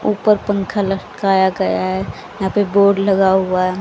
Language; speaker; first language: Hindi; native; Hindi